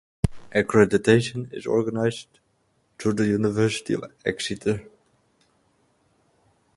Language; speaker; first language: English; native; English